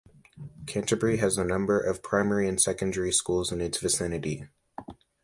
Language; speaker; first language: English; native; English